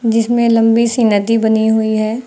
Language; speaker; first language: Hindi; native; Hindi